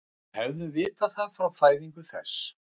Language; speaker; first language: Icelandic; non-native, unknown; Russian